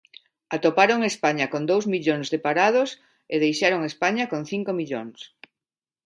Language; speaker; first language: Galician; non-native, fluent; Spanish